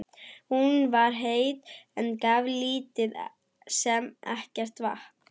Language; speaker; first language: Icelandic; non-native, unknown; German